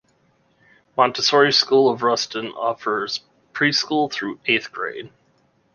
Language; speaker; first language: English; native; English